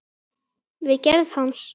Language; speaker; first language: Icelandic; native; Icelandic